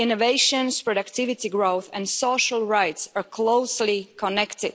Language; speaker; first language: English; non-native, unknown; Slovak